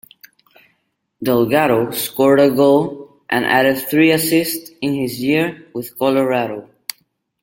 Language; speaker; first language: English; non-native, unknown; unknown